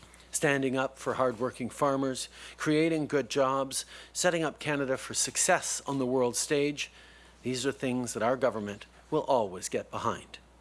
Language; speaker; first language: English; native; English